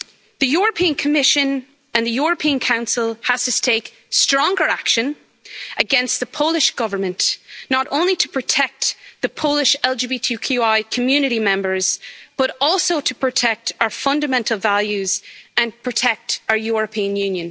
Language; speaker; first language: English; native; English